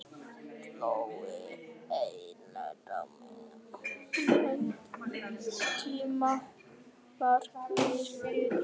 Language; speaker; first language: Icelandic; native; Icelandic